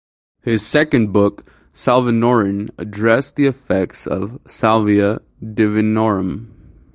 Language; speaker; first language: English; native; English